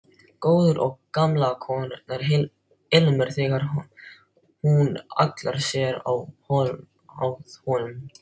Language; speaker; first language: Icelandic; non-native, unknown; Filipino